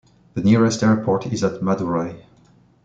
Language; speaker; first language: English; non-native, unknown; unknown